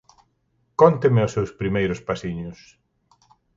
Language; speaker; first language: Galician; native; Galician